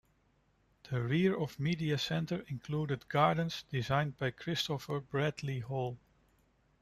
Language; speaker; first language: English; non-native, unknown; Dutch